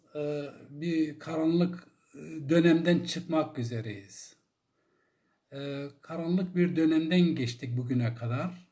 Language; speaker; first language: Turkish; non-native, local second language; Zaza